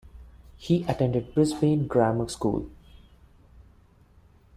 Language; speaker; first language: English; non-native, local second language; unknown